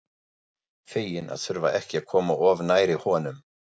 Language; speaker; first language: Icelandic; non-native, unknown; German